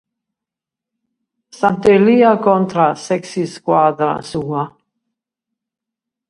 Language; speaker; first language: Sardinian; native; Sardinian